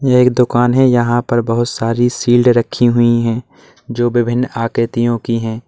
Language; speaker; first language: Hindi; native; Hindi